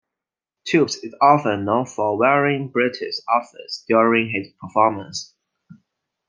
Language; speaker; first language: English; non-native, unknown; Chinese